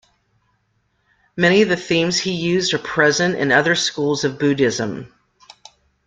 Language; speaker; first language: English; native; English